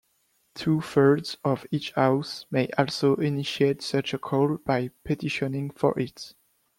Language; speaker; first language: English; non-native, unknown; French